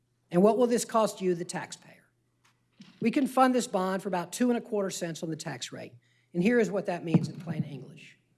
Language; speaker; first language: English; native; English